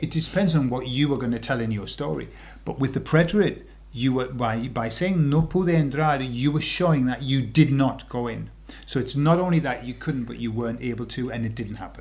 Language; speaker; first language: English; native; English